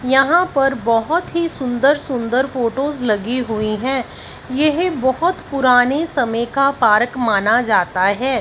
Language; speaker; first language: Hindi; non-native, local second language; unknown